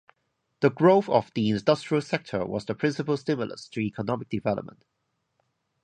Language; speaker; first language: English; non-native, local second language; Cantonese